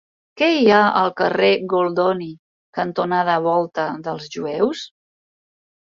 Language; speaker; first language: Catalan; non-native, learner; Spanish